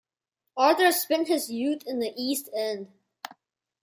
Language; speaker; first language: English; non-native, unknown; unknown